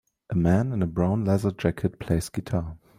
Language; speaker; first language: English; non-native, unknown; German